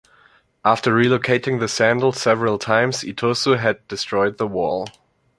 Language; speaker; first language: English; non-native, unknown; German